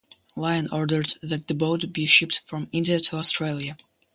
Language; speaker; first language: English; non-native, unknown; Russian